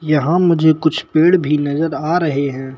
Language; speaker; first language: Hindi; native; Hindi